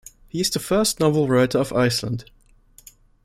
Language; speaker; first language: English; non-native, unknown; German